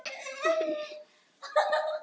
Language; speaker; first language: Icelandic; native; Icelandic